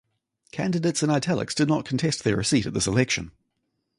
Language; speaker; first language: English; native; English